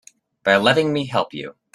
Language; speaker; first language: English; native; English